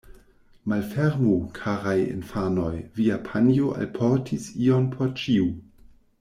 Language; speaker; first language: Esperanto; non-native, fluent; German